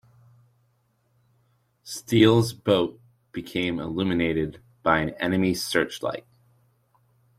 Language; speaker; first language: English; native; English